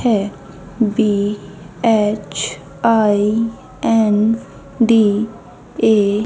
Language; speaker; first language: Hindi; native; Hindi